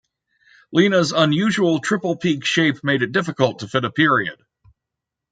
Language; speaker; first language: English; native; English